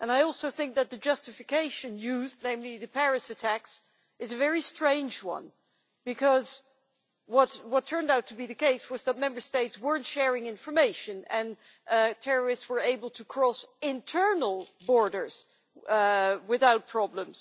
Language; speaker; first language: English; non-native, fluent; Dutch